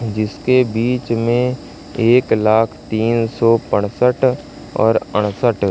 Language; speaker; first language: Hindi; native; Hindi